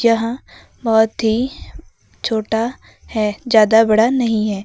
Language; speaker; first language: Hindi; native; Hindi